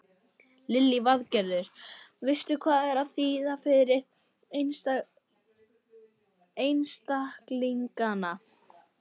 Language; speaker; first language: Icelandic; native; Icelandic